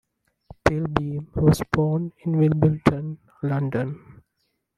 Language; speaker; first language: English; non-native, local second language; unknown